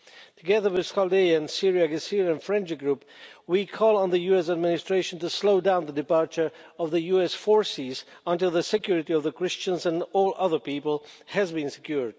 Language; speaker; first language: English; non-native, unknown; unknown